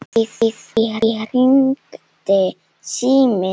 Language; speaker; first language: Icelandic; non-native, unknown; Slovenian